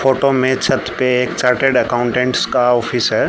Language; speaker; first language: Hindi; native; Hindi